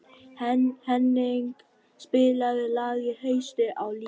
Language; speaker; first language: Icelandic; non-native, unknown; Vietnamese